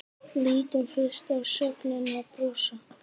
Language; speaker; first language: Icelandic; native; Icelandic